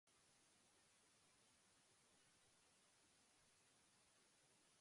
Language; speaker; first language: English; non-native, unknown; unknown